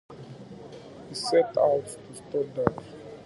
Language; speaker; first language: English; native; English